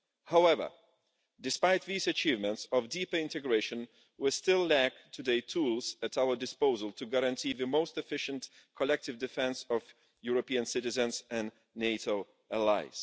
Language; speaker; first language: English; non-native, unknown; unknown